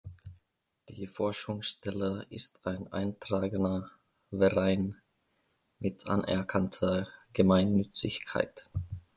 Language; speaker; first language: German; non-native, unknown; Finnish